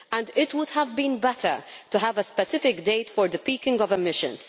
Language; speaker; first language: English; non-native, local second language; Maltese